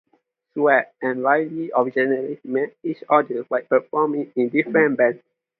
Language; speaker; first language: English; non-native, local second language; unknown